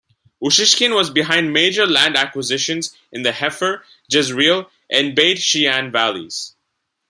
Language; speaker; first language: English; non-native, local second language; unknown